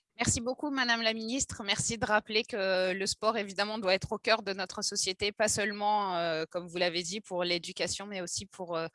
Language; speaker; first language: French; native; French